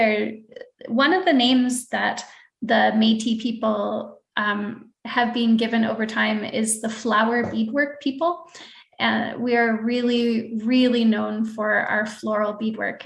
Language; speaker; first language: English; native; English